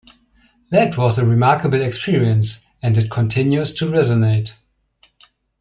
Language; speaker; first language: English; non-native, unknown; German